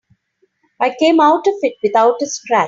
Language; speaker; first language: English; non-native, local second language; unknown